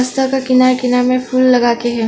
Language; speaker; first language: Hindi; non-native, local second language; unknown